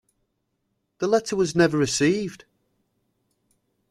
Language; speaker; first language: English; native; English